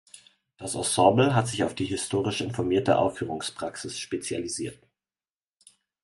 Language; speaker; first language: German; native; German